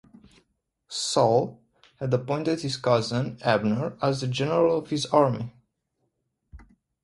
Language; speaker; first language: English; native; English